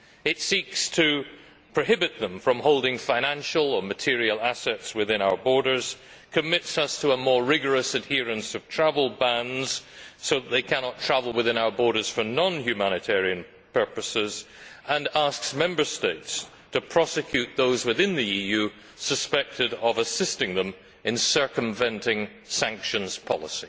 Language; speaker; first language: English; native; English